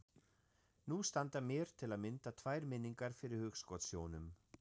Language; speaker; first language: Icelandic; non-native, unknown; German